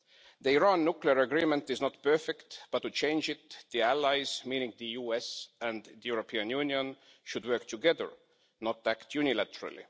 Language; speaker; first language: English; non-native, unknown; Estonian